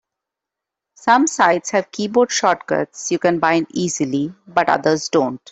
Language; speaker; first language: English; non-native, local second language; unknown